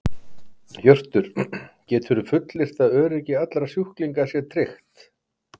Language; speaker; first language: Icelandic; native; Icelandic